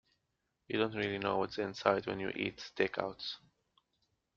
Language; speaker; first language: English; native; English